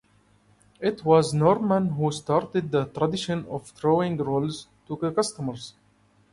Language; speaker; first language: English; non-native, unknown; Arabic